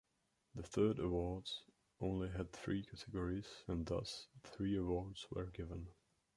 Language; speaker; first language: English; non-native, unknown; Czech